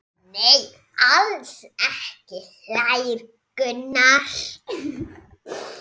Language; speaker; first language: Icelandic; native; Icelandic